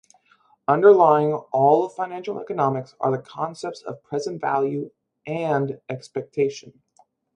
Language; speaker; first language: English; native; English